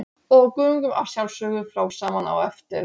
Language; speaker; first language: Icelandic; non-native, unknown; Polish